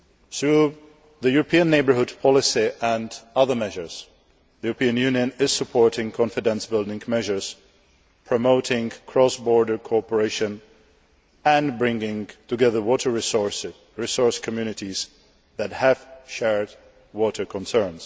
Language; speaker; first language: English; non-native, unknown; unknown